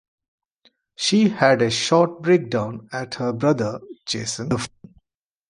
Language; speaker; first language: English; non-native, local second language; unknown